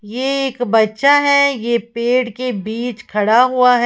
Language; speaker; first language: Hindi; native; Hindi